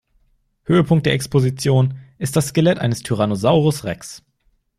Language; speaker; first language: German; native; German